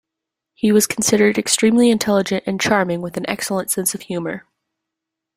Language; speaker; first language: English; native; English